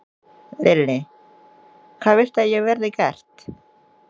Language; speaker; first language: Icelandic; non-native, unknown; Indonesian